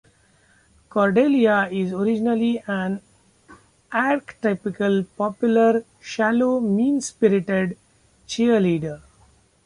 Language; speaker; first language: English; non-native, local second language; Marathi